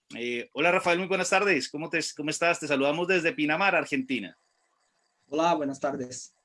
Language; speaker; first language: Spanish; native; Spanish